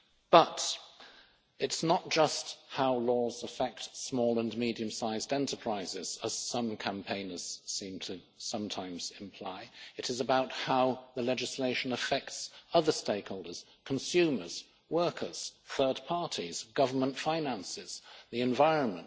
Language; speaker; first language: English; native; English